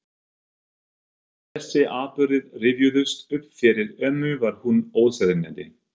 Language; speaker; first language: Icelandic; non-native, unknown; German